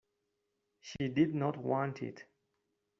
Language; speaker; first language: English; non-native, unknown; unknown